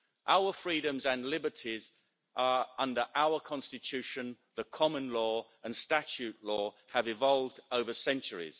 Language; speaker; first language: English; native; English